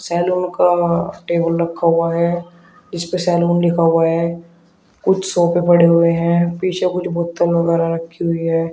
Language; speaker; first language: Hindi; native; Hindi